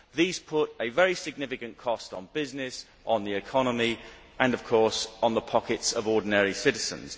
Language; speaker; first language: English; native; English